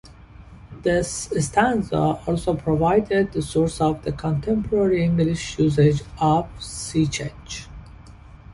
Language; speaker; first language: English; non-native, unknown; Persian